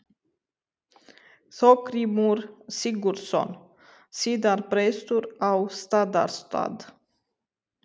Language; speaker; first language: Icelandic; non-native, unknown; Romanian